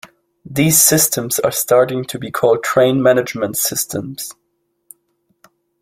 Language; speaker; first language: English; non-native, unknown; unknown